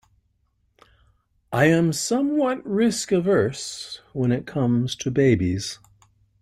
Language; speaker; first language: English; native; English